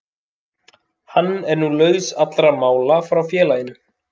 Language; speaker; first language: Icelandic; native; Icelandic